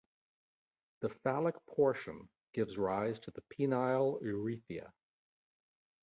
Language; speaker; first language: English; native; English